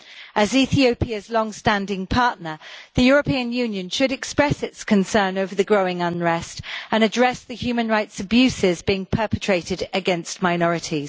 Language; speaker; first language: English; native; English